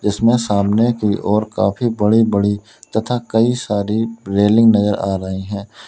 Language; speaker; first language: Hindi; native; Hindi